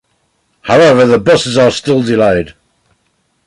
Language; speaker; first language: English; native; English